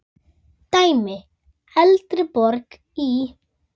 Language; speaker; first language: Icelandic; native; Icelandic